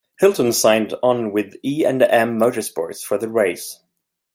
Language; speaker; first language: English; non-native, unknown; Swedish